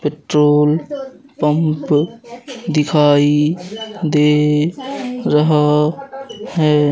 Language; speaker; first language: Hindi; native; Hindi